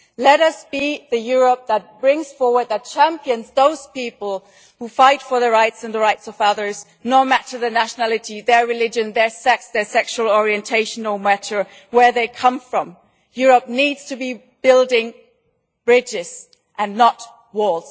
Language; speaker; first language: English; non-native, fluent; German